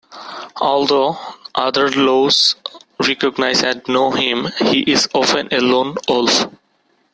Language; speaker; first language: English; non-native, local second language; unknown